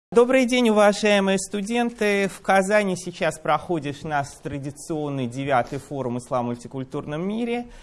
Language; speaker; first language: Russian; native; Russian